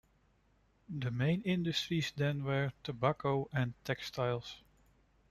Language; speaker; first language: English; non-native, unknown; Dutch